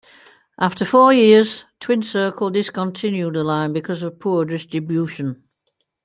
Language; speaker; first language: English; native; English